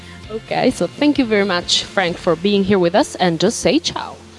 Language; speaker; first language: English; non-native, fluent; Italian